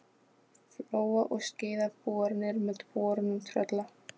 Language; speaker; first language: Icelandic; non-native, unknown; Polish